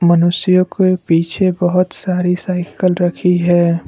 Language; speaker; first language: Hindi; non-native, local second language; Assamese